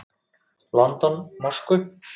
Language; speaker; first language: Icelandic; native; Icelandic